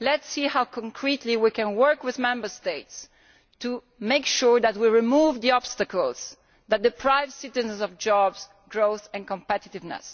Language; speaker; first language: English; non-native, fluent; Italian